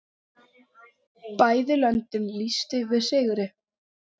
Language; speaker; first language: Icelandic; non-native, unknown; English